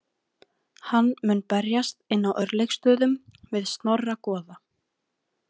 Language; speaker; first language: Icelandic; native; Icelandic